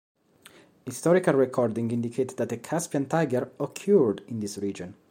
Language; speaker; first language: English; non-native, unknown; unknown